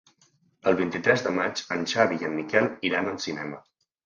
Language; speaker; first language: Catalan; native; Catalan